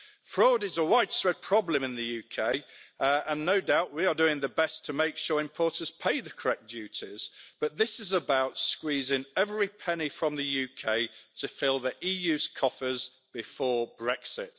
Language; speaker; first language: English; native; English